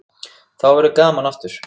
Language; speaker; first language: Icelandic; native; Icelandic